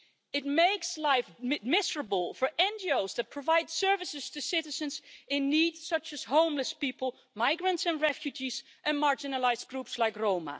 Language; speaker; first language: English; non-native, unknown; Dutch